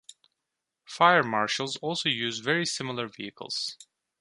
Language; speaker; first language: English; non-native, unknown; Turkish